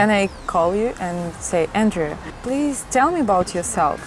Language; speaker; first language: English; non-native, learner; Russian